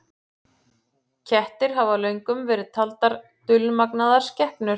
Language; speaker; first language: Icelandic; native; Icelandic